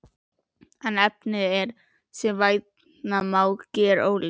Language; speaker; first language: Icelandic; native; Icelandic